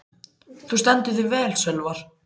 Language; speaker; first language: Icelandic; native; Icelandic